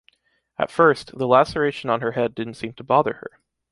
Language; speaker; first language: English; native; English